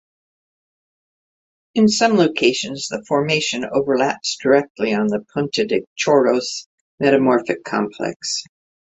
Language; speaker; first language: English; native; English